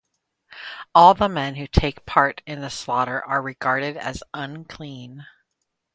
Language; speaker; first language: English; native; English